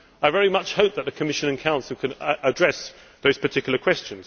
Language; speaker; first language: English; native; English